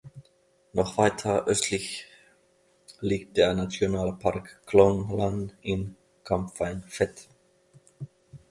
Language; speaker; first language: German; non-native, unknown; Finnish